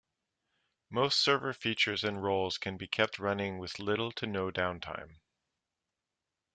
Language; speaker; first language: English; native; English